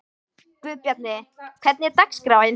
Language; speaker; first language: Icelandic; native; Icelandic